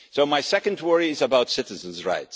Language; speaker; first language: English; non-native, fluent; Dutch